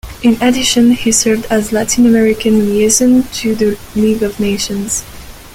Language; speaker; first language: English; non-native, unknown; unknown